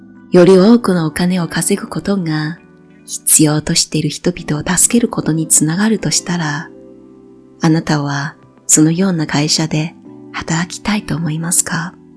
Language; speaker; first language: Japanese; native; Japanese